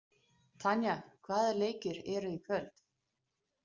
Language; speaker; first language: Icelandic; non-native, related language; Danish